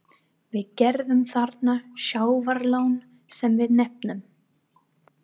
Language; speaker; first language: Icelandic; non-native, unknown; English